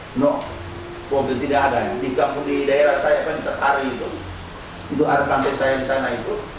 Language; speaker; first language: Indonesian; non-native, local second language; Buginese